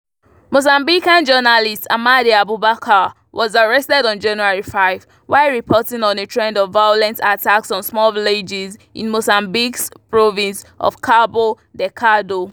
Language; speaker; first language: English; non-native, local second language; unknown